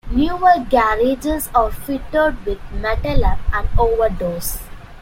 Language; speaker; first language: English; non-native, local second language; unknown